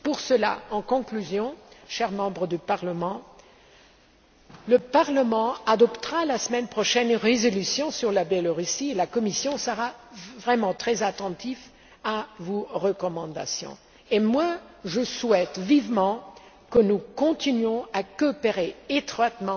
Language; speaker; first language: French; non-native, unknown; German